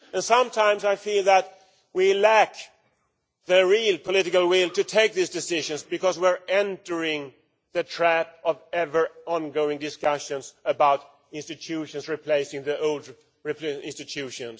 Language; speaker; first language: English; non-native, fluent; Swedish